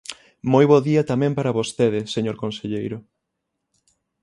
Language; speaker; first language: Galician; native; Galician